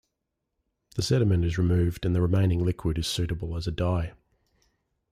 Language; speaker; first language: English; native; English